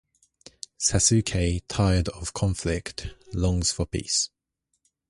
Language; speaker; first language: English; native; English